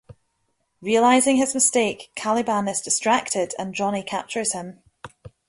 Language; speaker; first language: English; native; English